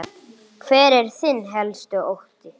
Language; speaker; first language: Icelandic; non-native, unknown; English